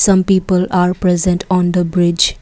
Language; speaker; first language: English; non-native, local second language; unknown